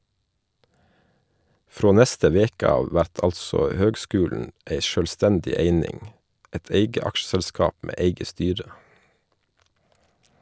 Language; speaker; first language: Norwegian; native; Norwegian